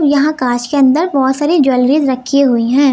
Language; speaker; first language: Hindi; native; Hindi